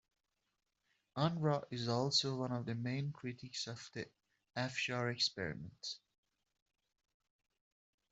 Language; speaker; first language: English; native; English